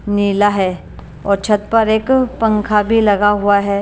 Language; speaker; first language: Hindi; non-native, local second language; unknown